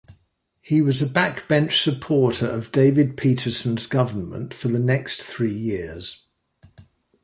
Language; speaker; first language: English; native; English